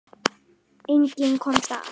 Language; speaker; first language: Icelandic; native; Icelandic